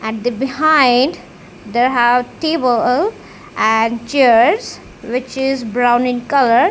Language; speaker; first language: English; non-native, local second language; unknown